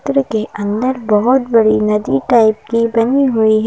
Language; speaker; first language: Hindi; native; Hindi